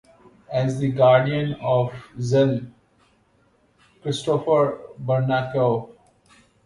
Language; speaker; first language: English; non-native, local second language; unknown